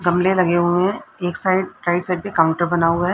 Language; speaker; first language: Hindi; native; Hindi